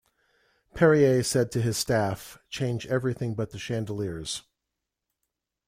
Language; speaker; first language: English; native; English